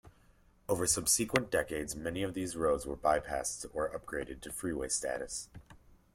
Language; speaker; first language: English; native; English